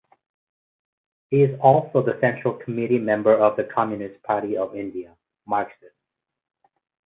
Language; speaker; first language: English; native; English